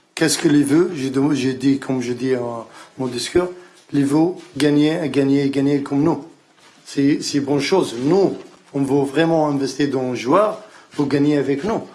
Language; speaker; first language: French; non-native, learner; Arabic